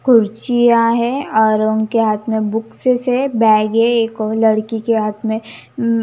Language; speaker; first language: Hindi; non-native, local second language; Punjabi